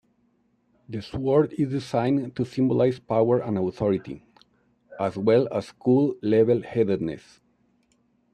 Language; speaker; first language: English; non-native, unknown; Spanish